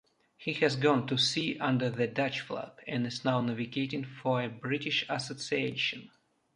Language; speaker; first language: English; non-native, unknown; Russian